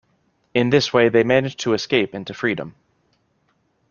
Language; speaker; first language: English; native; English